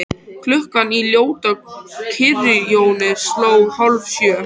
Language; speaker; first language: Icelandic; native; Icelandic